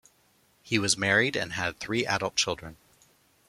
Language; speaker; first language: English; native; English